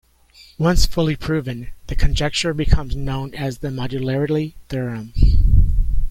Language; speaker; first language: English; native; English